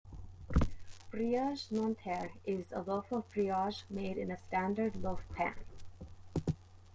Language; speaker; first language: English; native; English